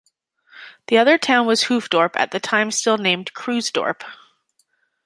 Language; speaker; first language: English; native; English